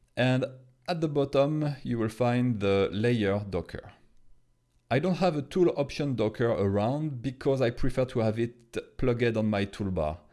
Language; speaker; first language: English; non-native, fluent; French